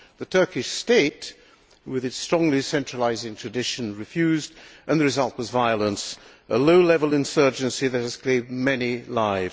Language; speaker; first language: English; non-native, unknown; Hungarian